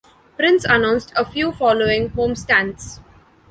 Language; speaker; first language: English; non-native, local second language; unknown